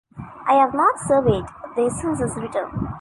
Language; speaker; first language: English; non-native, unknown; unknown